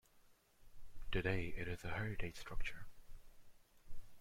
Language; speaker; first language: English; non-native, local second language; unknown